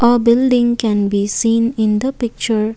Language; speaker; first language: English; non-native, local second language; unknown